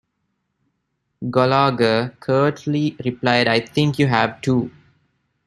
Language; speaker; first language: English; non-native, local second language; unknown